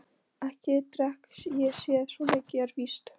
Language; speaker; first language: Icelandic; non-native, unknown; Polish